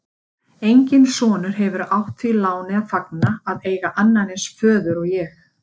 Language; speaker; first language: Icelandic; native; Icelandic